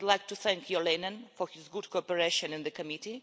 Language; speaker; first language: English; non-native, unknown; Russian